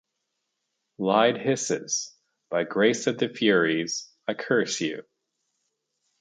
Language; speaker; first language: English; native; English